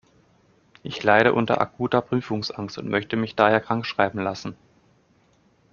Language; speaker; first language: German; native; German